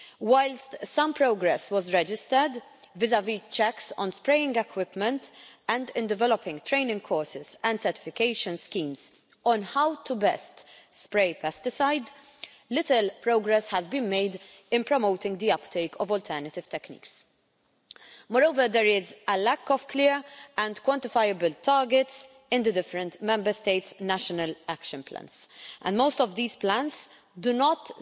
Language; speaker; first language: English; non-native, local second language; Maltese